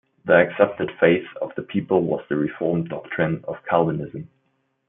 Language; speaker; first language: English; non-native, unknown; German